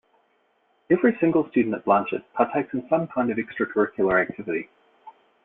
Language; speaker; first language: English; native; English